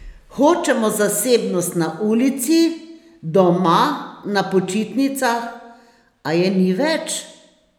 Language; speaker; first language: Slovenian; native; Slovenian